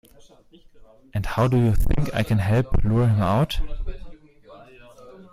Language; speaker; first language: English; non-native, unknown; German